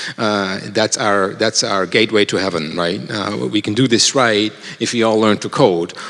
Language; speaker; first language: English; non-native, fluent; German